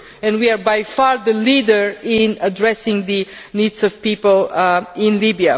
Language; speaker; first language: English; non-native, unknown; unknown